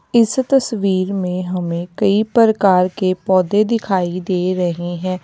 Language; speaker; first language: Hindi; native; Hindi